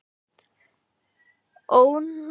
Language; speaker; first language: Icelandic; non-native, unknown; Filipino